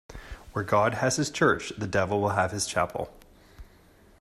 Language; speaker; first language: English; native; English